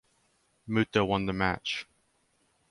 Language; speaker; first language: English; native; English